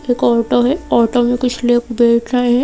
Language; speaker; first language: Hindi; native; Hindi